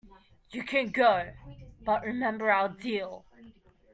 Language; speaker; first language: English; native; English